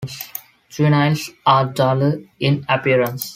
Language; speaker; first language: English; non-native, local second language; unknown